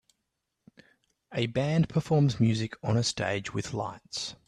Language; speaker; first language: English; native; English